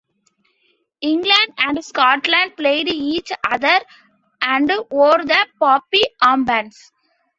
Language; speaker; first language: English; non-native, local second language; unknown